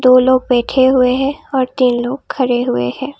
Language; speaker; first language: Hindi; non-native, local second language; Assamese